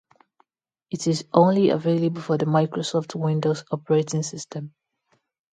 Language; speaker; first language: English; non-native, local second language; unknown